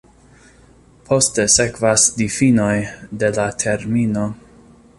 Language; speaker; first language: Esperanto; non-native, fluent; English